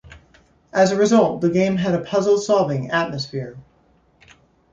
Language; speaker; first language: English; native; English